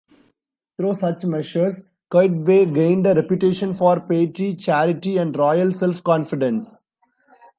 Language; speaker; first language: English; non-native, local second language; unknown